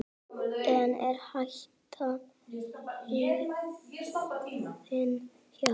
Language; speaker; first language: Icelandic; native; Icelandic